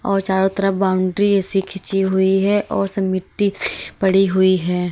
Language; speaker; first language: Hindi; native; Hindi